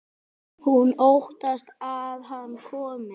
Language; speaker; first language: Icelandic; native; Icelandic